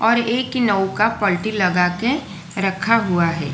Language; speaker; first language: Hindi; non-native, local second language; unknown